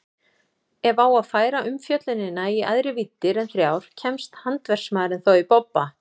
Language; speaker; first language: Icelandic; native; Icelandic